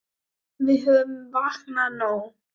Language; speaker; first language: Icelandic; non-native, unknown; Thai